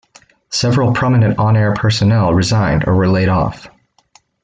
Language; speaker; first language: English; native; English